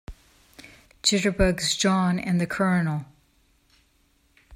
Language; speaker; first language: English; native; English